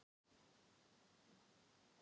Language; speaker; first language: Icelandic; non-native, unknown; Thai